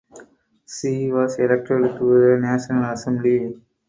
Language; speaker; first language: English; non-native, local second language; Tamil